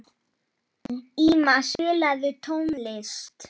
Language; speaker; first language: Icelandic; non-native, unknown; Polish